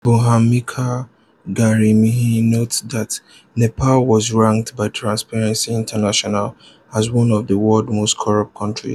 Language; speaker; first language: English; non-native, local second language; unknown